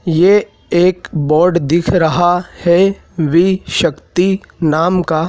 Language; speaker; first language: Hindi; native; Hindi